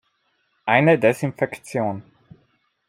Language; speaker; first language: German; non-native, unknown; Italian